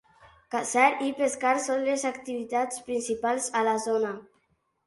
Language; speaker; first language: Catalan; non-native, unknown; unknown